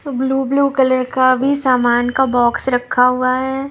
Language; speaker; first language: Hindi; non-native, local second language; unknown